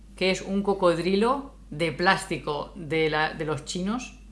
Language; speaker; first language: Spanish; native; Spanish